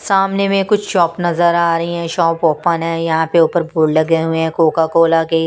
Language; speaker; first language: Hindi; non-native, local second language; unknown